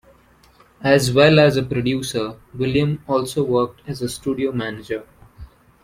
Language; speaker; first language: English; non-native, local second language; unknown